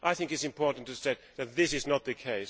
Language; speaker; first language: English; non-native, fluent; Swedish